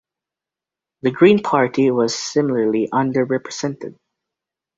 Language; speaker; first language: English; native; English